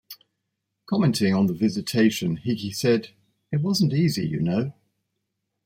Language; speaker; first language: English; native; English